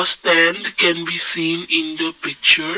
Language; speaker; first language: English; non-native, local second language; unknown